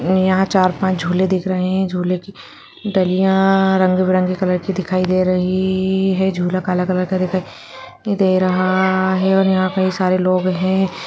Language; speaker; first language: Hindi; native; Hindi